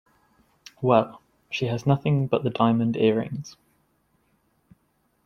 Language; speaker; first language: English; native; English